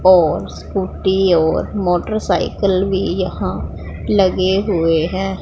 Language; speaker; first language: Hindi; non-native, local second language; Punjabi